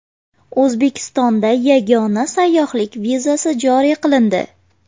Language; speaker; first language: Uzbek; native; Uzbek